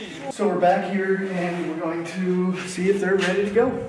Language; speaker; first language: English; native; English